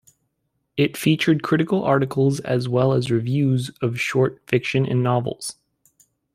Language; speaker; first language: English; native; English